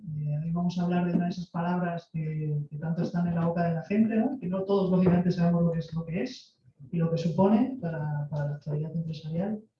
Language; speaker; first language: Spanish; native; Spanish